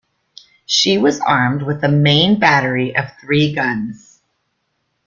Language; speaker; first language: English; native; English